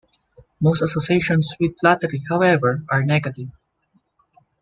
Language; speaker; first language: English; non-native, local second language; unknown